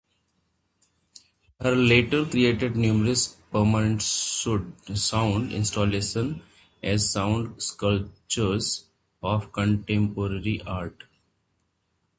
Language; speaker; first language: English; non-native, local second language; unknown